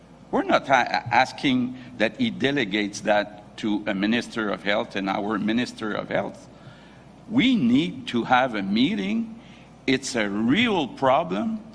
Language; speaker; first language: English; non-native, fluent; French